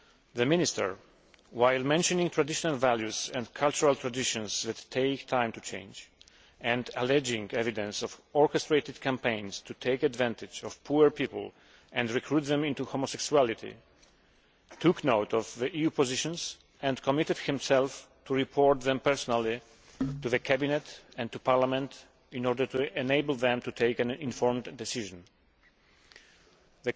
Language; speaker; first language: English; non-native, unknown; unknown